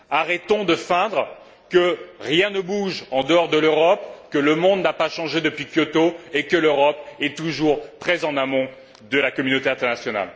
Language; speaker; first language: French; native; French